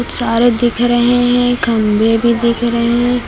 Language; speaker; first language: Hindi; native; Hindi